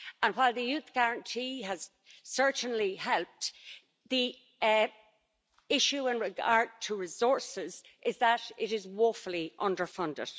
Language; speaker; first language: English; native; English